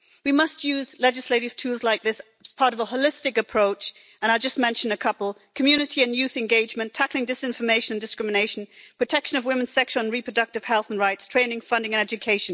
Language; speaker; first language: English; native; English